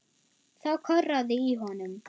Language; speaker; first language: Icelandic; non-native, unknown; German